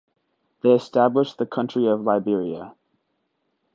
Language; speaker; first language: English; native; English